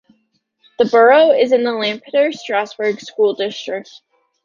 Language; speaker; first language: English; native; English